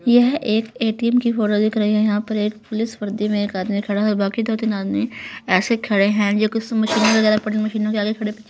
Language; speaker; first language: Hindi; native; Hindi